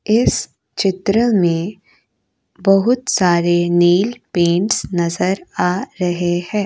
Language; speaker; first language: Hindi; non-native, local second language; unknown